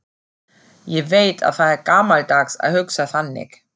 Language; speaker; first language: Icelandic; non-native, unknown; German